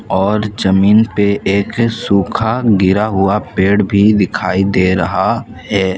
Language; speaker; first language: Hindi; non-native, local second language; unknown